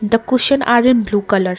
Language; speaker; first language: English; non-native, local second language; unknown